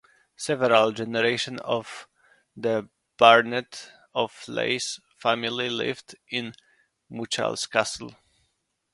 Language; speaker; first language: English; non-native, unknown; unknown